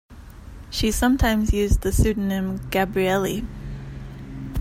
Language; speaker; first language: English; native; English